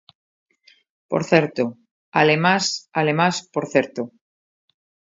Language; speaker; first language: Galician; native; Galician